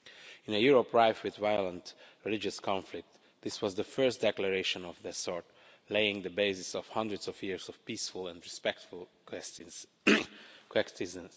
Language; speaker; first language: English; non-native, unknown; Romanian